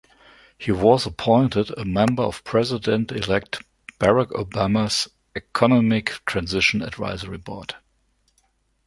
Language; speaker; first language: English; non-native, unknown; German